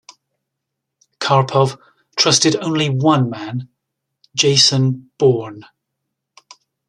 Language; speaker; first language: English; native; English